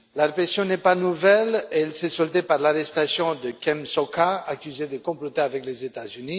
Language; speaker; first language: French; non-native, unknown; Romanian